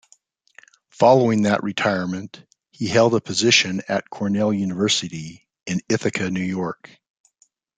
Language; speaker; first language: English; native; English